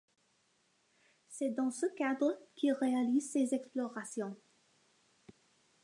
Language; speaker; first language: French; non-native, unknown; English